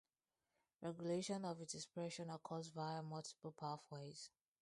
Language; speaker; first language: English; non-native, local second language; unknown